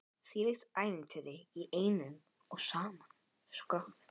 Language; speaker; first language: Icelandic; native; Icelandic